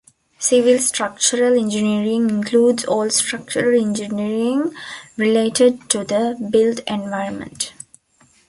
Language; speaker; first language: English; non-native, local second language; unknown